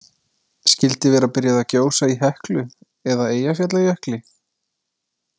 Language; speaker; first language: Icelandic; native; Icelandic